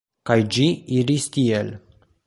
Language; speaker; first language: Esperanto; non-native, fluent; Polish